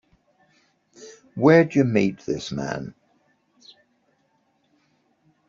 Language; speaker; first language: English; native; English